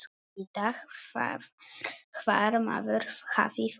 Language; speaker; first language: Icelandic; non-native, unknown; Polish